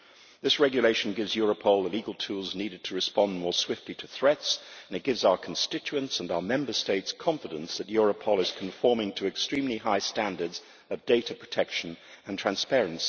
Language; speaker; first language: English; native; English